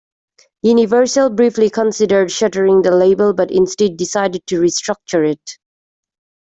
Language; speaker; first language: English; native; English